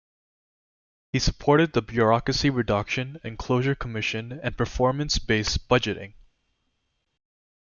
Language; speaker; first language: English; native; English